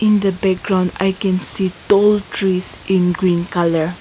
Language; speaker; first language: English; non-native, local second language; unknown